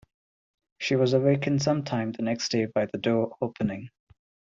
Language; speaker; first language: English; non-native, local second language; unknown